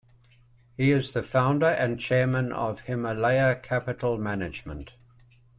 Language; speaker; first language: English; native; English